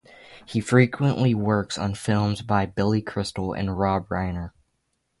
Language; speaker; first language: English; native; English